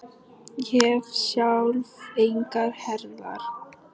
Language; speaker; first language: Icelandic; non-native, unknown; Polish